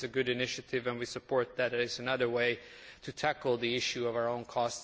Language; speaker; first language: English; non-native, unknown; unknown